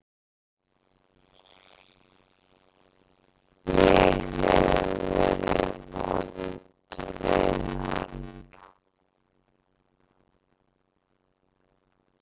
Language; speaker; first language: Icelandic; native; Icelandic